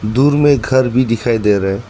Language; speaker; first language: Hindi; non-native, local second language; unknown